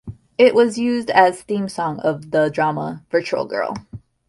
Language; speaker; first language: English; native; English